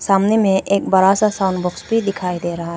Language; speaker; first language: Hindi; non-native, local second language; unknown